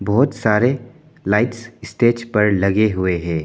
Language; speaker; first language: Hindi; non-native, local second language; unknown